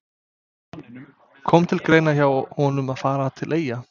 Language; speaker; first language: Icelandic; non-native, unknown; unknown